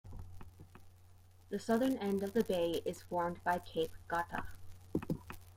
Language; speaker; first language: English; native; English